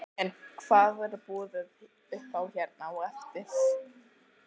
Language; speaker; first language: Icelandic; native; Icelandic